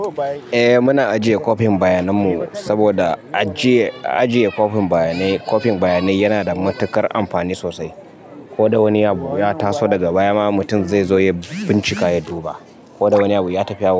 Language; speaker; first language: Hausa; native; Hausa